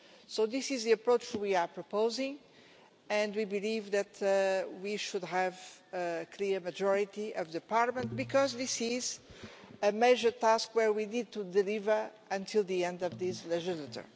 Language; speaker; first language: English; non-native, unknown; Portuguese